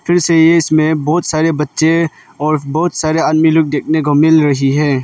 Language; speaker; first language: Hindi; non-native, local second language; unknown